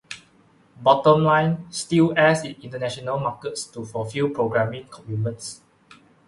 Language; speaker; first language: English; non-native, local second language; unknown